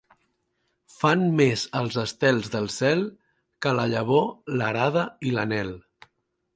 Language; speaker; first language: Catalan; native; Catalan